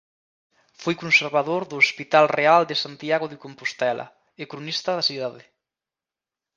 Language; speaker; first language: Galician; native; Galician